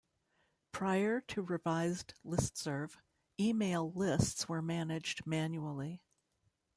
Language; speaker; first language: English; native; English